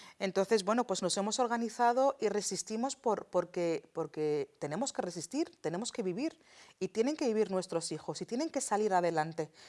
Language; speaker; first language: Spanish; early bilingual, other home language; Arabic